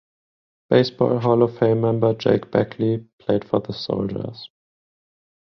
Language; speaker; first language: English; non-native, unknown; German